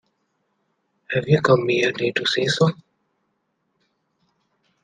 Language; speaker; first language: English; non-native, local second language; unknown